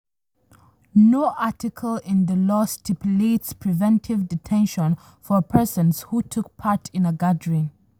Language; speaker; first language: English; non-native, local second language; Hausa